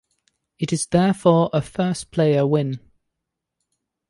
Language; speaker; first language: English; native; English